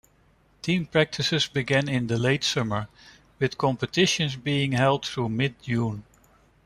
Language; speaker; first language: English; non-native, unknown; Dutch